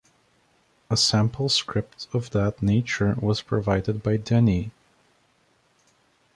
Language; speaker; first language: English; native; English